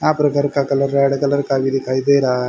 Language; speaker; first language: Hindi; native; Hindi